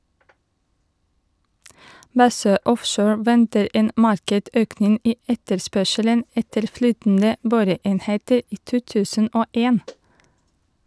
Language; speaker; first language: Norwegian; non-native, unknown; Russian